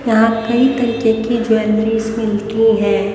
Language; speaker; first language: Hindi; native; Hindi